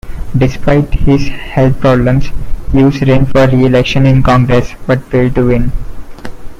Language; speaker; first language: English; non-native, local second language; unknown